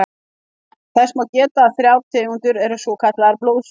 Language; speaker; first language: Icelandic; native; Icelandic